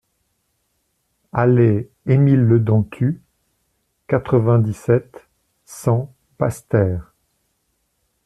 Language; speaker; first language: French; native; French